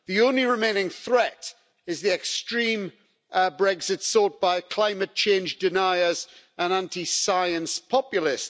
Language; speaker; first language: English; native; English